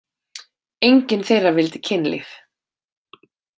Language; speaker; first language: Icelandic; native; Icelandic